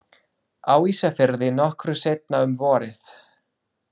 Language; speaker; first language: Icelandic; non-native, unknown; English